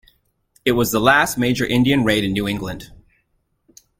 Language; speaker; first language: English; native; English